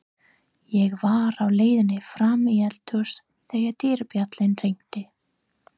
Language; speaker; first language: Icelandic; non-native, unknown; English